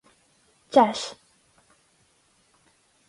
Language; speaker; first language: Irish; non-native, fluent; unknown